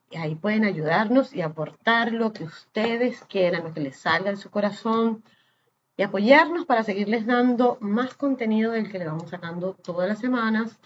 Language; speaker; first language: Spanish; native; Spanish